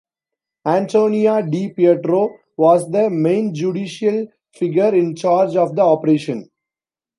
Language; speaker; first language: English; non-native, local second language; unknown